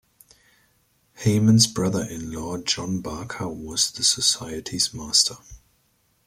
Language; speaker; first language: English; native; English